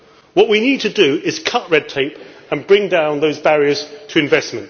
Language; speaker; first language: English; native; English